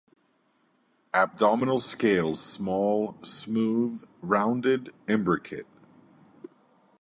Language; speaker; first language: English; native; English